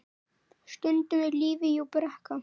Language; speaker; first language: Icelandic; native; Icelandic